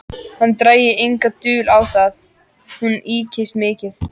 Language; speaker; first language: Icelandic; native; Icelandic